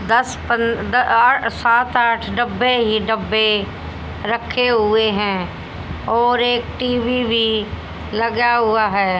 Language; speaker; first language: Hindi; native; Hindi